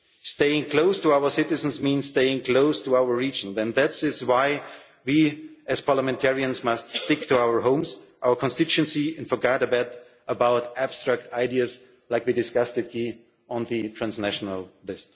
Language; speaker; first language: English; non-native, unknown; German